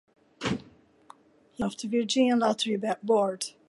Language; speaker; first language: English; non-native, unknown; Turkish